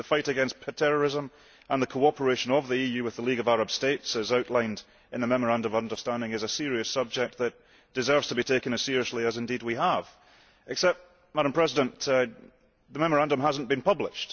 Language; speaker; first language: English; early bilingual, heritage; English